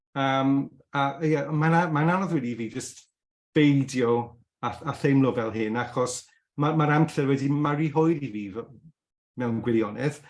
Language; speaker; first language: Welsh; non-native, local second language; English